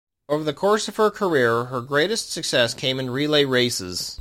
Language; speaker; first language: English; native; English